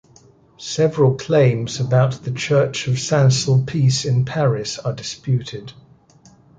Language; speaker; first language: English; native; English